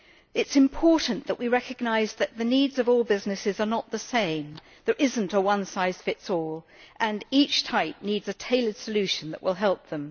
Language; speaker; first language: English; native; English